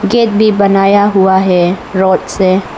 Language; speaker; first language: Hindi; non-native, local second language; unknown